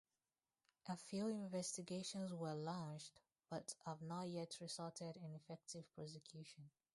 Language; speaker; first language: English; non-native, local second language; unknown